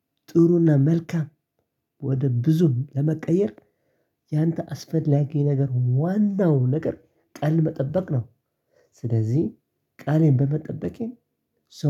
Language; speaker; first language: Amharic; non-native, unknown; Tigrinya